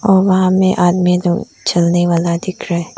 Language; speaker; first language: Hindi; non-native, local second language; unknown